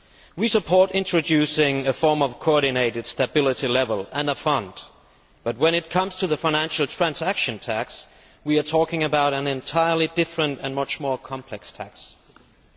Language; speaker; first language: English; non-native, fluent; Danish